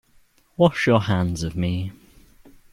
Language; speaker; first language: English; native; English